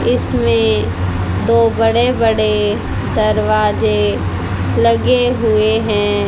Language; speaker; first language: Hindi; native; Hindi